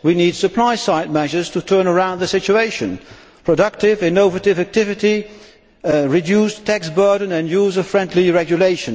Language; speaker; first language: English; non-native, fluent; Dutch